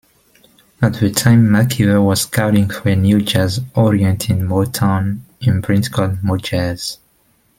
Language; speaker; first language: English; non-native, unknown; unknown